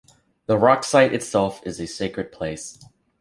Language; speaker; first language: English; native; English